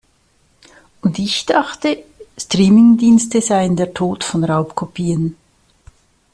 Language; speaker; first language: German; native; German